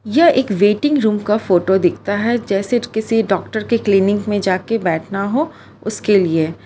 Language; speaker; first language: Hindi; non-native, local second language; Gujarati